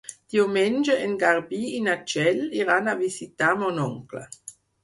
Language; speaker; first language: Catalan; non-native, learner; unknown